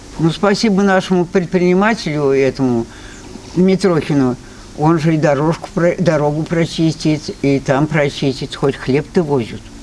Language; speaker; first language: Russian; native; Russian